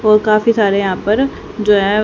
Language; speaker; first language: Hindi; native; Hindi